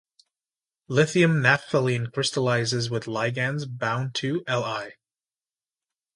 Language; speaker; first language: English; native; English